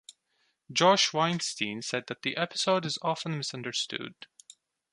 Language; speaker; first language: English; non-native, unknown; Turkish